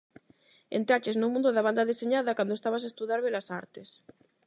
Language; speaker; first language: Galician; non-native, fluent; Spanish